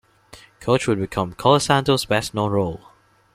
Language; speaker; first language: English; non-native, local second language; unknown